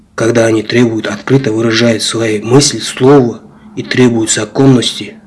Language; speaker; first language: Russian; non-native, local second language; Kazakh